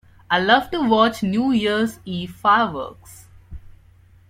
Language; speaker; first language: English; non-native, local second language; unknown